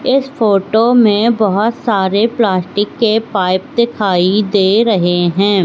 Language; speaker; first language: Hindi; native; Hindi